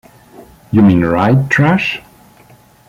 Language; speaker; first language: English; non-native, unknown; French